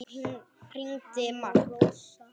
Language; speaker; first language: Icelandic; native; Icelandic